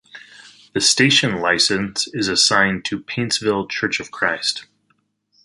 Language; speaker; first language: English; native; English